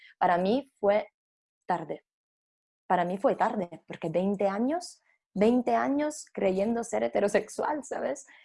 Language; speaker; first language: Spanish; non-native, fluent; Italian